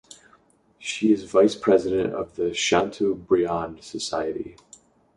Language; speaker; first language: English; native; English